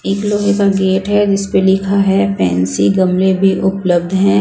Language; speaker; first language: Hindi; non-native, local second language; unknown